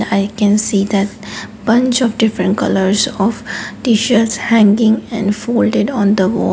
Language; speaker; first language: English; non-native, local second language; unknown